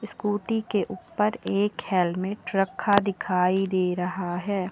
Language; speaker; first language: Hindi; native; Hindi